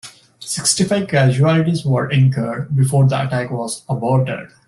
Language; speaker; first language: English; non-native, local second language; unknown